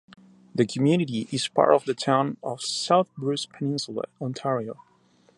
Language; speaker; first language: English; non-native, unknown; Spanish